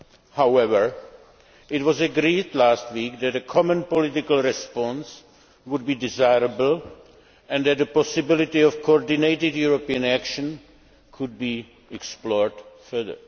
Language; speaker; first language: English; non-native, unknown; Czech